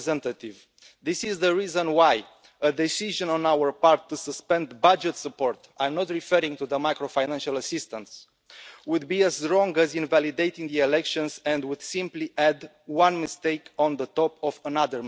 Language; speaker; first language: English; non-native, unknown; Romanian